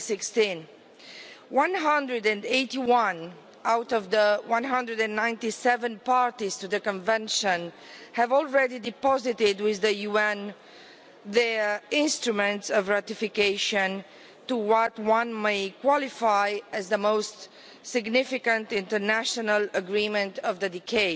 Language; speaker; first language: English; non-native, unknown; Romanian